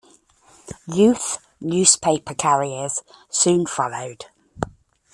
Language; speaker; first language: English; native; English